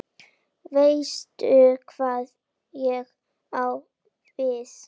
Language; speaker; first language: Icelandic; native; Icelandic